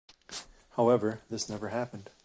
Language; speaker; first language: English; native; English